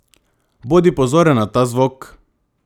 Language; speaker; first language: Slovenian; non-native, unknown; Macedonian